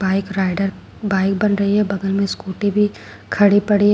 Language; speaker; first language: Hindi; native; Hindi